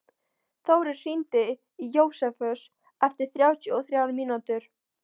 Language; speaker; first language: Icelandic; non-native, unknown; Polish